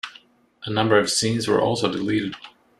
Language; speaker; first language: English; non-native, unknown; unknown